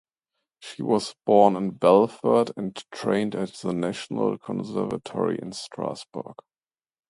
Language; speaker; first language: English; non-native, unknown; German